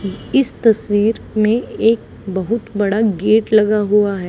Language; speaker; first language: Hindi; native; Hindi